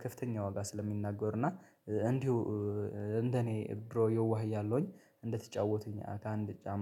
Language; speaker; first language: Amharic; native; Amharic